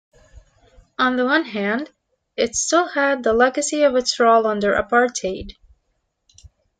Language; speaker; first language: English; native; English